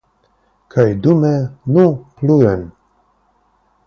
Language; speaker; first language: Esperanto; non-native, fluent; Russian